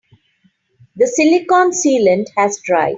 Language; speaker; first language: English; non-native, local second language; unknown